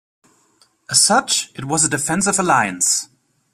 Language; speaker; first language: English; non-native, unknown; German